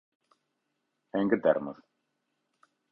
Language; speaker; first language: Galician; native; Galician